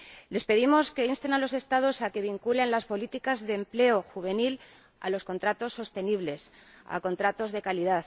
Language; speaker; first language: Spanish; native; Spanish